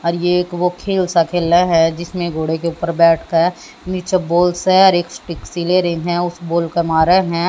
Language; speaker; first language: Hindi; native; Hindi